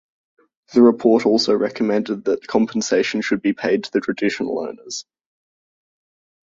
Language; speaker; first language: English; native; English